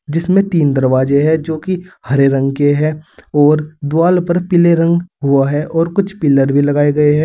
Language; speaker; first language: Hindi; native; Hindi